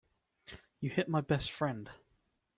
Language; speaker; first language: English; native; English